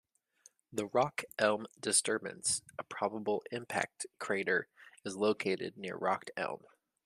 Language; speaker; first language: English; native; English